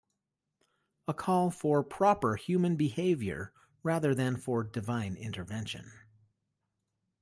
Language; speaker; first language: English; native; English